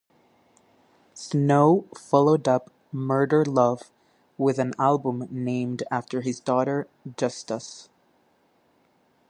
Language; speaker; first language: English; native; English